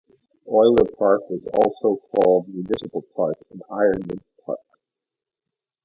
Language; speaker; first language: English; native; English